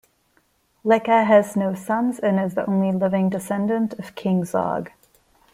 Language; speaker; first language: English; non-native, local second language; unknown